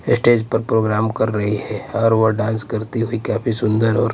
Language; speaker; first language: Hindi; non-native, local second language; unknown